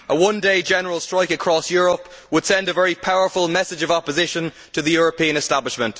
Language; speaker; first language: English; native; English